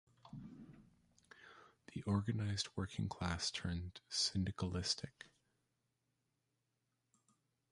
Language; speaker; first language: English; native; English